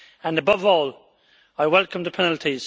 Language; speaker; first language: English; native; English